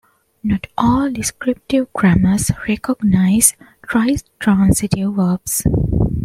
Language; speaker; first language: English; non-native, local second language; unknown